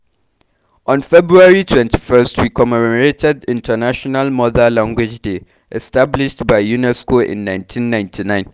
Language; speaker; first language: English; non-native, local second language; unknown